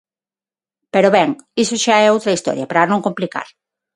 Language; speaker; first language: Galician; non-native, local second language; Spanish